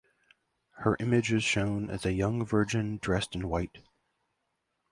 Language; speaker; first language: English; native; English